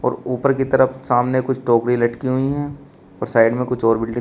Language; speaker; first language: Hindi; native; Hindi